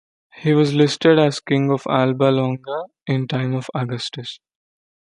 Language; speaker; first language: English; non-native, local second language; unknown